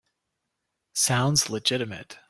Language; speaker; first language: English; native; English